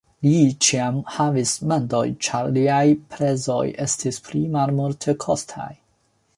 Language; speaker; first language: Esperanto; non-native, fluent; Chinese